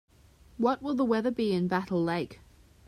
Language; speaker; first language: English; native; English